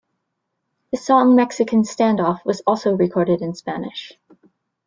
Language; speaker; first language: English; native; English